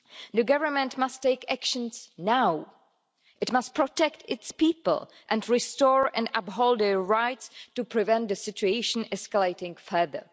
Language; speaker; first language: English; non-native, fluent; Czech